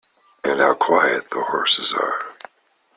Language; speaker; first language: English; native; English